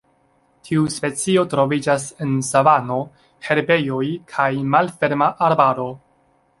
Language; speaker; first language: Esperanto; non-native, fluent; Chinese